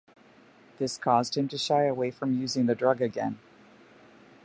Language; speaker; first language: English; native; English